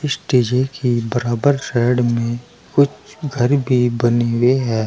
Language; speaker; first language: Hindi; native; Hindi